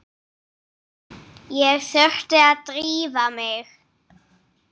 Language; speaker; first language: Icelandic; non-native, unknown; English